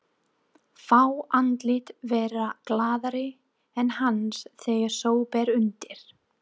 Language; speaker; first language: Icelandic; non-native, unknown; English